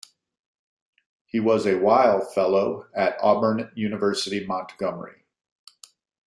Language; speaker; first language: English; native; English